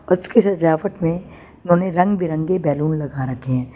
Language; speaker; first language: Hindi; non-native, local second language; Gujarati